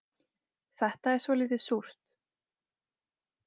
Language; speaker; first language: Icelandic; native; Icelandic